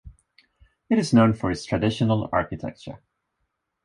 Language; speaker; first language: English; non-native, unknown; Swedish